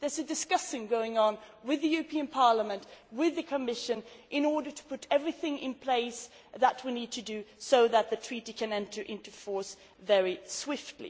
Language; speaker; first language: English; non-native, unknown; Swedish